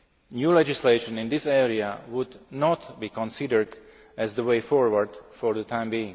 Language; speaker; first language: English; non-native, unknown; Slovak